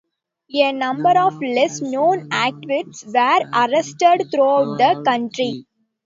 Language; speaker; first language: English; non-native, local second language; Tamil